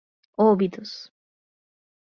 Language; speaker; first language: Portuguese; non-native, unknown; English